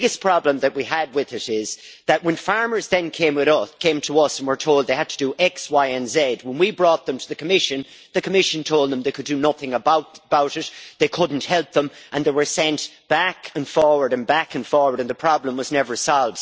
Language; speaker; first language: English; native; English